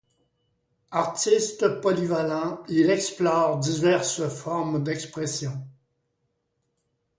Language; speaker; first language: French; native; French